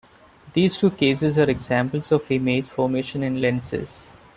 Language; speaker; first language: English; non-native, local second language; Malayalam